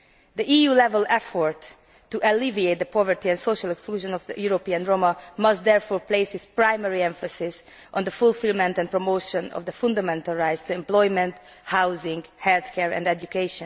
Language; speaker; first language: English; non-native, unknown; Hungarian